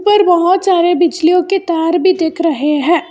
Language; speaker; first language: Hindi; non-native, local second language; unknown